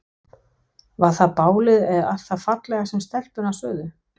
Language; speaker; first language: Icelandic; non-native, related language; Danish